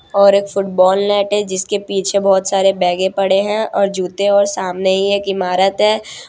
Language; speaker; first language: Hindi; non-native, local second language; Gujarati